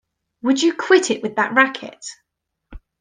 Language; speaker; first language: English; native; English